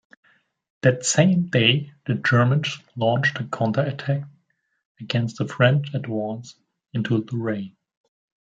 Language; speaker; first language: English; non-native, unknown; German